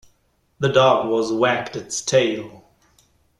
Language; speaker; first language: English; non-native, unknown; German